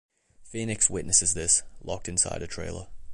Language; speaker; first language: English; native; English